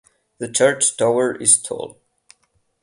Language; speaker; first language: English; non-native, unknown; Catalan